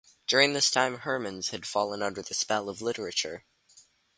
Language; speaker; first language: English; native; English